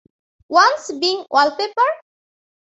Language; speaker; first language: English; non-native, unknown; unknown